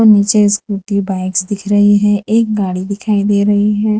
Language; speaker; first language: Hindi; non-native, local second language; Gujarati